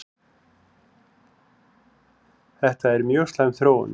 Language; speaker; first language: Icelandic; native; Icelandic